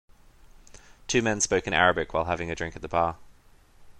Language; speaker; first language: English; native; English